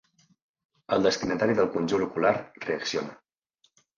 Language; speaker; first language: Catalan; native; Catalan